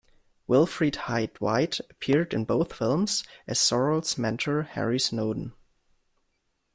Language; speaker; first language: English; non-native, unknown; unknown